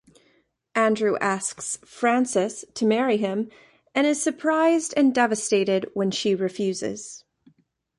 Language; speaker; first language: English; native; English